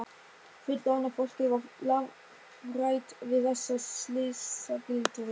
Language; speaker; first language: Icelandic; non-native, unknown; German